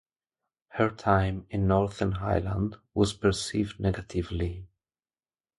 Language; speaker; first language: English; non-native, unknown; Italian